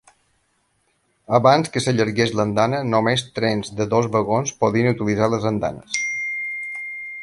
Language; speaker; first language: Catalan; native; Catalan